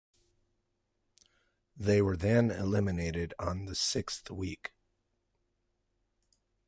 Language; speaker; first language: English; native; English